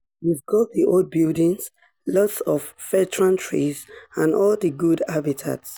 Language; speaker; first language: English; non-native, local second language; Yoruba